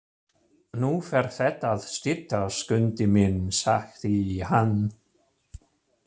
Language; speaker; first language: Icelandic; non-native, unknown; German